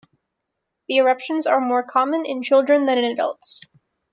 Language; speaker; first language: English; native; English